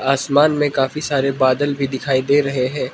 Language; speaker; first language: Hindi; non-native, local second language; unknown